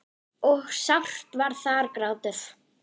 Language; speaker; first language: Icelandic; non-native, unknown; German